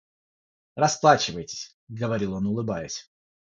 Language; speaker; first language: Russian; non-native, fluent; Georgian